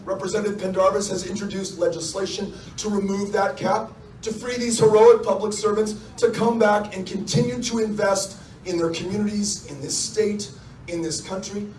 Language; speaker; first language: English; native; English